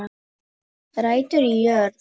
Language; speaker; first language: Icelandic; non-native, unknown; Polish